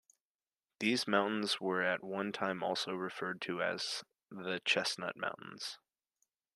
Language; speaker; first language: English; native; English